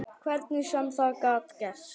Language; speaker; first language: Icelandic; native; Icelandic